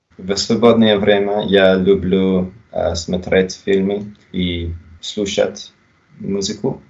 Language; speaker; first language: Russian; non-native, learner; English